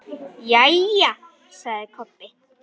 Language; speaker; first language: Icelandic; native; Icelandic